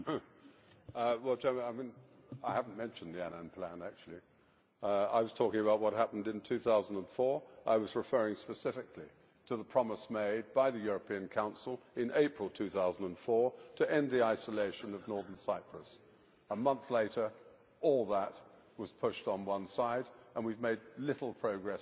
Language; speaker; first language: English; native; English